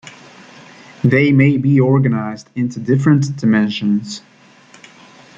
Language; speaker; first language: English; native; English